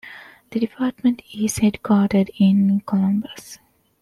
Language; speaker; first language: English; non-native, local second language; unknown